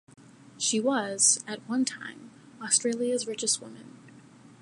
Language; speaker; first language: English; native; English